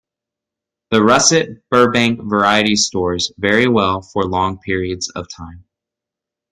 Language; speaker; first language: English; native; English